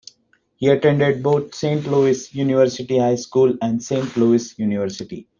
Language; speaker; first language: English; non-native, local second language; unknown